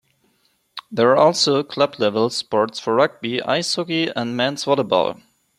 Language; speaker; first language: English; non-native, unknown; German